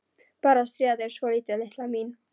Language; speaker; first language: Icelandic; non-native, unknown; Polish